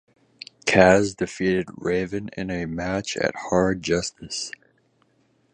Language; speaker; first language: English; native; English